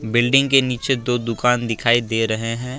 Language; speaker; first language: Hindi; non-native, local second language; Assamese